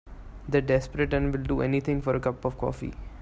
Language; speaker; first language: English; non-native, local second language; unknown